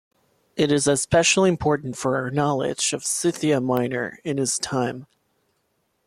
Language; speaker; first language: English; non-native, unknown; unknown